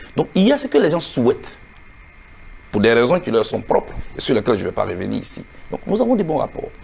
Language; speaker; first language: French; non-native, local second language; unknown